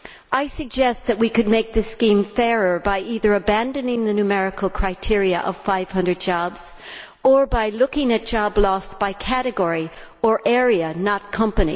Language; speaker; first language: English; native; English